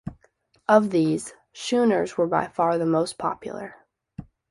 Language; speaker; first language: English; native; English